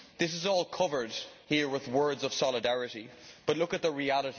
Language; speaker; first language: English; native; English